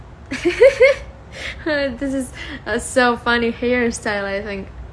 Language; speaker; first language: English; non-native, fluent; Russian